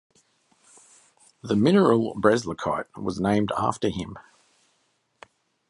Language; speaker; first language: English; native; English